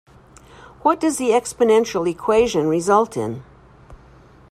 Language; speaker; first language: English; native; English